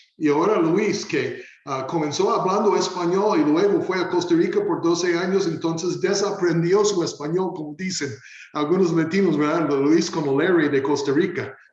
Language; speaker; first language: Spanish; non-native, fluent; English